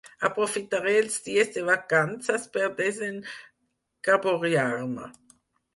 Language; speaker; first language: Catalan; non-native, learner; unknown